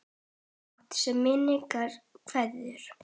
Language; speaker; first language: Icelandic; native; Icelandic